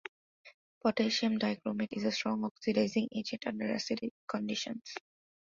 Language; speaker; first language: English; non-native, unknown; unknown